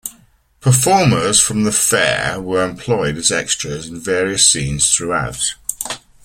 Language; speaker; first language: English; native; English